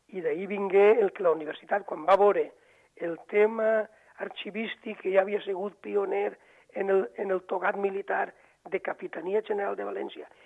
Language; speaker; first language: Catalan; native; Catalan